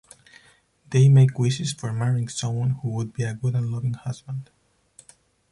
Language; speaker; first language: English; non-native, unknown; Spanish